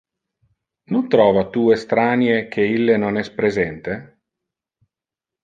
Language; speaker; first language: Interlingua; non-native, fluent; Italian